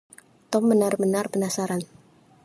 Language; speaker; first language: Indonesian; native; Indonesian